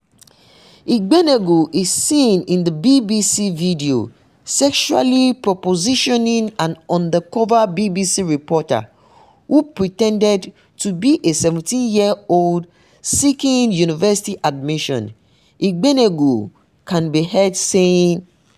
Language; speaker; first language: English; non-native, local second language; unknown